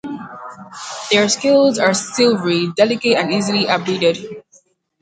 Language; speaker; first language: English; native; English